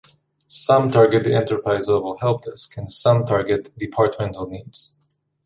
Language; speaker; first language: English; native; English